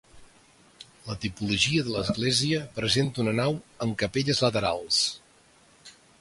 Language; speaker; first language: Catalan; native; Catalan